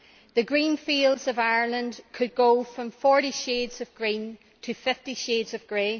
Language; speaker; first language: English; native; English